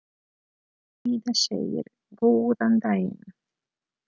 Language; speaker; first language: Icelandic; non-native, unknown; Polish